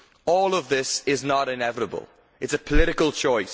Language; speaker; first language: English; native; English